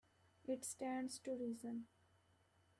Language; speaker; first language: English; non-native, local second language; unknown